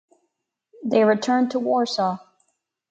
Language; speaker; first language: English; native; English